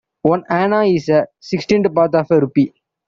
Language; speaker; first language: English; non-native, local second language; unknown